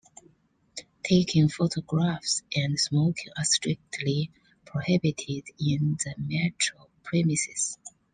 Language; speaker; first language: English; non-native, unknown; Chinese